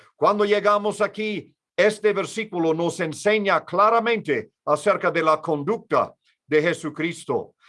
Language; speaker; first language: Spanish; non-native, fluent; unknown